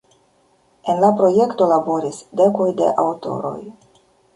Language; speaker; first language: Esperanto; non-native, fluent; Russian